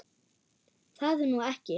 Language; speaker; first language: Icelandic; non-native, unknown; German